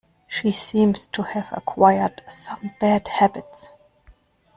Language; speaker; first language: English; non-native, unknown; German